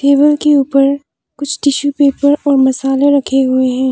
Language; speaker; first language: Hindi; non-native, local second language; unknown